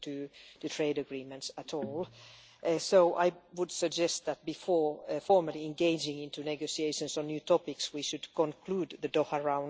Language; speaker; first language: English; non-native, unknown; Finnish